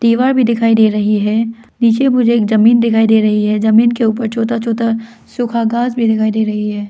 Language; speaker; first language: Hindi; non-native, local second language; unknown